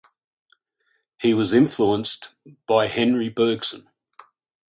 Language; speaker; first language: English; native; English